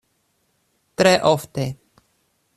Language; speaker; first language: Esperanto; non-native, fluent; Russian